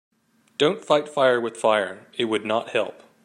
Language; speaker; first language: English; native; English